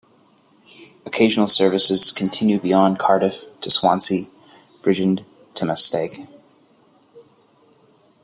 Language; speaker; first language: English; native; English